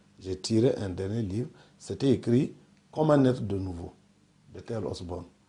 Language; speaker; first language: French; non-native, local second language; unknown